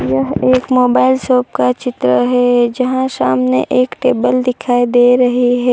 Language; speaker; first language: Hindi; non-native, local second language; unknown